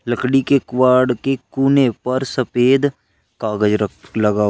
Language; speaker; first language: Hindi; native; Hindi